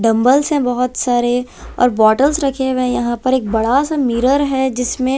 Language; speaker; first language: Hindi; non-native, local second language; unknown